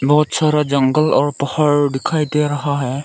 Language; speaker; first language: Hindi; non-native, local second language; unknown